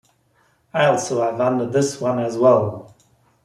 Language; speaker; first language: English; non-native, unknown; German